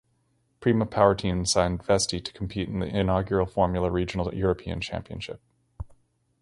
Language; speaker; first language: English; native; English